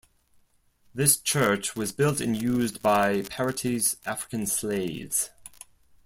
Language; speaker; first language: English; non-native, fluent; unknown